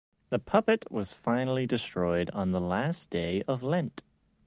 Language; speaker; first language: English; native; English